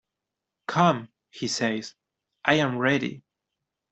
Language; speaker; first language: English; non-native, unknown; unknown